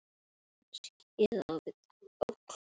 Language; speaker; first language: Icelandic; native; Icelandic